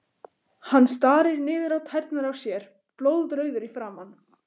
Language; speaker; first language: Icelandic; native; Icelandic